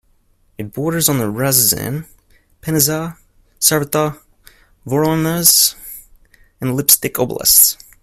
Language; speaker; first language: English; native; English